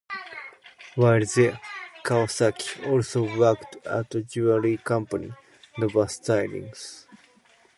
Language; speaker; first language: English; non-native, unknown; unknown